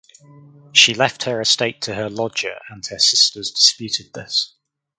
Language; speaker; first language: English; native; English